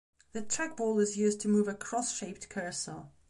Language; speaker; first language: English; non-native, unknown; Belarusian